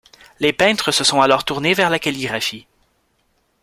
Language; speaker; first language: French; native; French